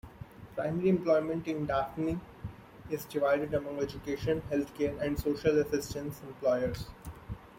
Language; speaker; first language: English; non-native, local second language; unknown